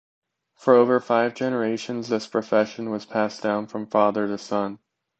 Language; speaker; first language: English; native; English